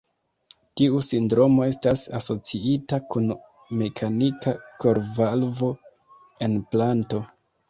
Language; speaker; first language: Esperanto; non-native, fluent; Kinyarwanda